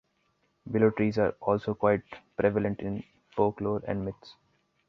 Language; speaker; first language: English; non-native, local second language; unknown